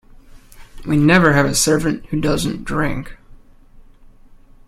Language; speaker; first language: English; native; English